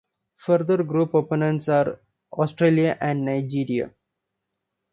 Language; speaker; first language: English; non-native, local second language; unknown